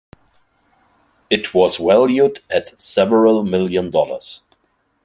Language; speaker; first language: English; non-native, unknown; German